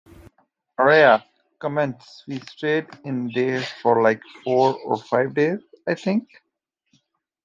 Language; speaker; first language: English; native; English